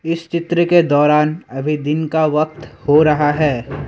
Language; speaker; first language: Hindi; non-native, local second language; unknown